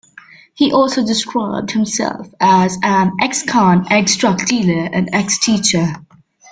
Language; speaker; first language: English; native; English